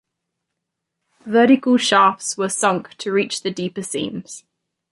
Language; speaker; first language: English; native; English